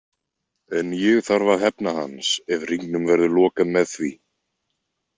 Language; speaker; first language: Icelandic; native; Icelandic